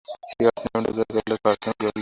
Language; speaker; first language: English; non-native, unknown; Bangla